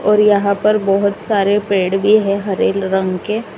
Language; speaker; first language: Hindi; native; Hindi